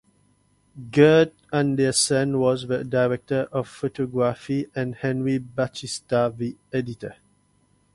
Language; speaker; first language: English; non-native, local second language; Morisyen